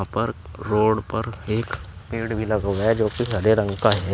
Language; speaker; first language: Hindi; native; Hindi